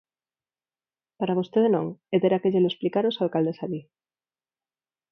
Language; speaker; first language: Galician; non-native, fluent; Spanish